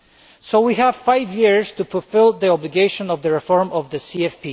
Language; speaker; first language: English; non-native, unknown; Polish